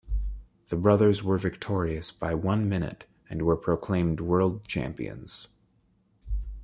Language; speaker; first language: English; native; English